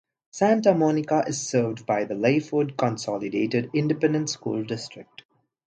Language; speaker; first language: English; non-native, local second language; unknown